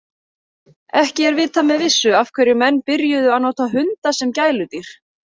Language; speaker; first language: Icelandic; native; Icelandic